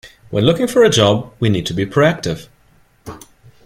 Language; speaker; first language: English; non-native, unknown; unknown